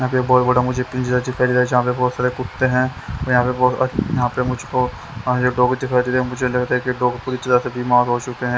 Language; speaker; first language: Hindi; native; Hindi